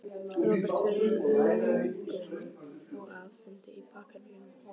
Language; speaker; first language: Icelandic; native; Icelandic